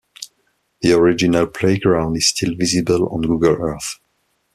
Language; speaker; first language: English; non-native, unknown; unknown